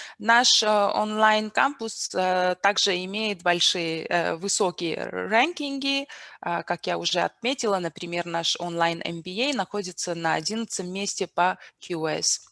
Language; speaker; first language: Russian; non-native, local second language; Armenian